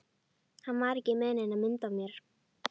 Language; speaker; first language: Icelandic; native; Icelandic